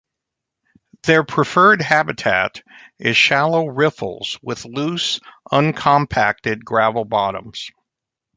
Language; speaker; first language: English; native; English